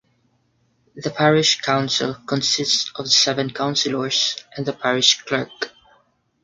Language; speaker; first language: English; non-native, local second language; Filipino